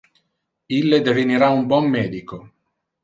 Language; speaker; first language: Interlingua; non-native, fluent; Italian